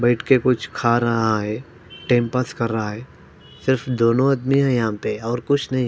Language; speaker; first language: Hindi; non-native, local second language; Punjabi